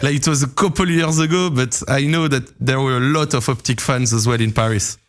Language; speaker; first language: English; non-native, fluent; French